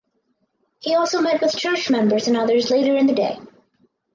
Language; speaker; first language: English; native; English